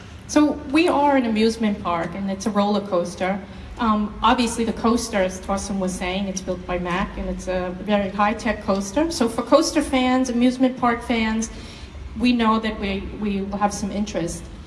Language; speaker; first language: English; native; English